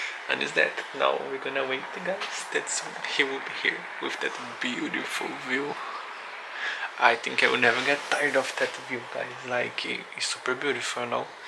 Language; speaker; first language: English; non-native, fluent; Portuguese